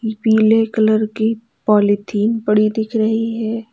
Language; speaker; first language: Hindi; native; Hindi